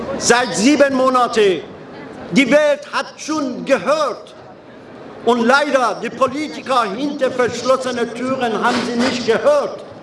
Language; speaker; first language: German; non-native, fluent; Persian